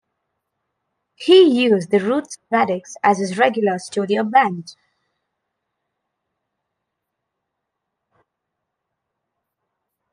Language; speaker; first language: English; non-native, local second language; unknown